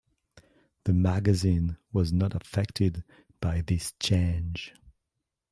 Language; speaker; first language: English; non-native, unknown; French